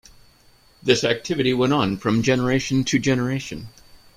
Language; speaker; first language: English; native; English